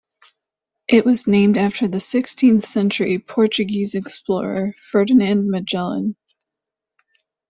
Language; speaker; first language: English; native; English